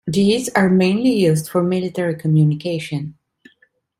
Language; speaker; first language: English; non-native, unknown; Italian